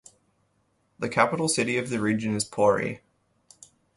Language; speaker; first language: English; native; English